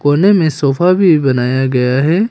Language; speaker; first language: Hindi; non-native, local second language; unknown